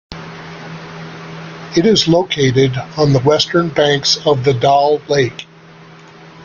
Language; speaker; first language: English; native; English